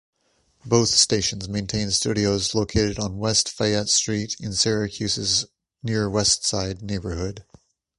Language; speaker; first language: English; native; English